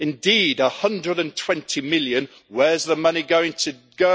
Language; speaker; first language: English; native; English